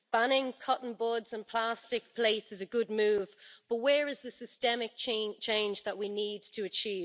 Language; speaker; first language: English; native; English